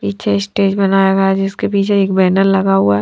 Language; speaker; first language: Hindi; non-native, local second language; Punjabi